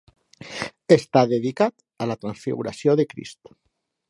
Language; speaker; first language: Catalan; non-native, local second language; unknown